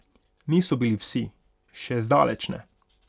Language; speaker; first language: Slovenian; non-native, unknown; Hungarian